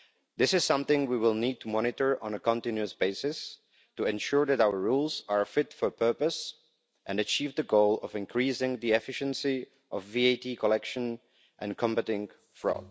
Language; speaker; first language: English; non-native, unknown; Czech